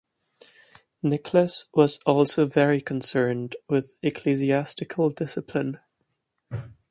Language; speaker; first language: English; non-native, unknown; German